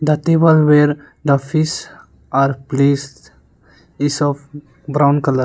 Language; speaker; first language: English; non-native, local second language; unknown